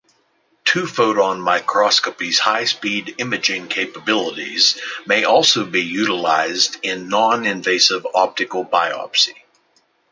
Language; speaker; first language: English; native; English